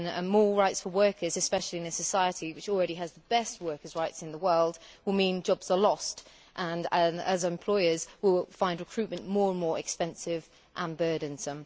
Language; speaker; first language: English; native; English